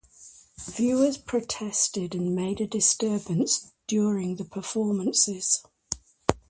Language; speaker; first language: English; native; English